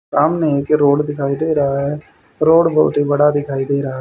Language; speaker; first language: Hindi; native; Hindi